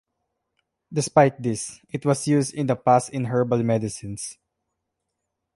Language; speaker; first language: English; non-native, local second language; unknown